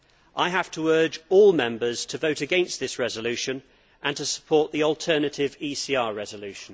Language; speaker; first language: English; native; English